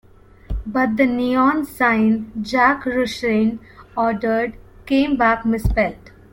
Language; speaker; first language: English; non-native, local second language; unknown